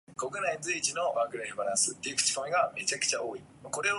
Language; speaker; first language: English; non-native, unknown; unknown